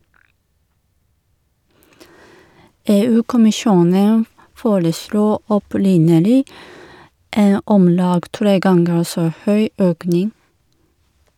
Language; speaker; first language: Norwegian; non-native, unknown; Japanese